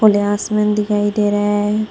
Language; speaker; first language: Hindi; non-native, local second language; Bangla